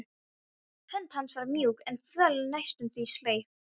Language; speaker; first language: Icelandic; non-native, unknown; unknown